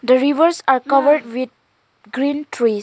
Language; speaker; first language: English; non-native, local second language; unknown